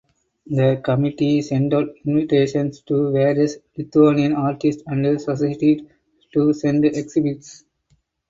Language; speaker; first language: English; non-native, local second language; Tamil